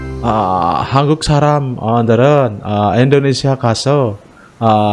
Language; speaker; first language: Korean; non-native, learner; Indonesian